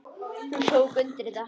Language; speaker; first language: Icelandic; native; Icelandic